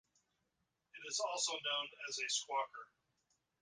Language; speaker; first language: English; native; English